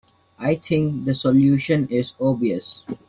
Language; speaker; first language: English; non-native, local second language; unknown